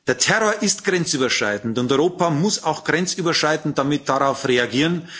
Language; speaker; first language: German; native; German